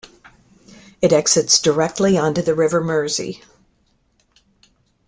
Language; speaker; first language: English; native; English